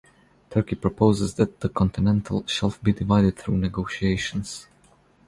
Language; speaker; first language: English; non-native, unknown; Croatian